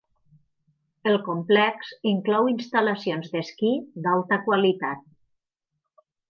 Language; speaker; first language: Catalan; native; Catalan